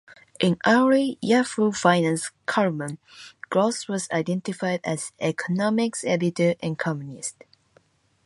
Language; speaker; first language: English; non-native, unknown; Japanese